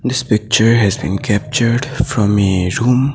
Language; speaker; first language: English; non-native, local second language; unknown